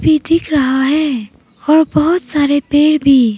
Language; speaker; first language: Hindi; non-native, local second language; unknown